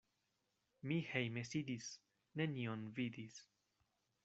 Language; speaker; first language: Esperanto; non-native, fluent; Spanish